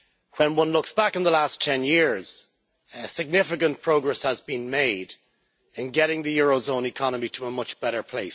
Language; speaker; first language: English; native; English